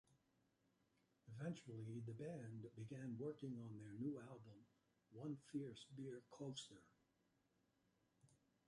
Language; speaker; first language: English; native; English